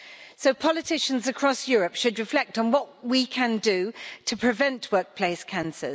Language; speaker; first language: English; native; English